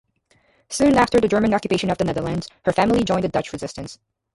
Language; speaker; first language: English; native; English